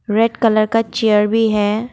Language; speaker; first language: Hindi; non-native, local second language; Assamese